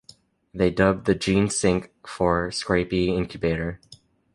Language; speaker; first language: English; native; English